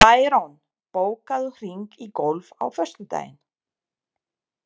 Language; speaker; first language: Icelandic; non-native, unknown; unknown